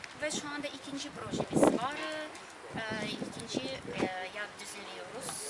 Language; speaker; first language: Turkish; non-native, fluent; Russian